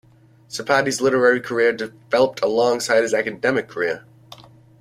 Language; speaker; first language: English; native; English